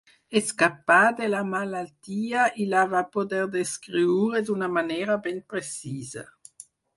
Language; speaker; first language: Catalan; non-native, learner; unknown